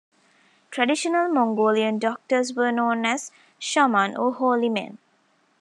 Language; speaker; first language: English; non-native, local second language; Tamil